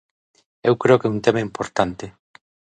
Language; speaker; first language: Galician; native; Galician